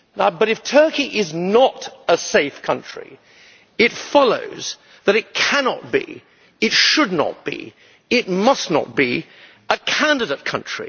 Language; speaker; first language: English; native; English